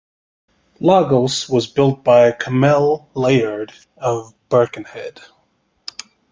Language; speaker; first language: English; native; English